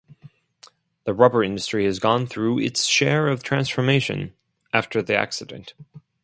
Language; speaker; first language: English; non-native, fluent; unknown